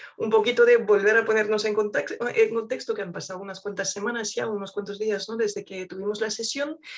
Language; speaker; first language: Spanish; non-native, fluent; French